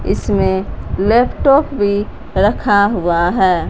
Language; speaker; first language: Hindi; non-native, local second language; Punjabi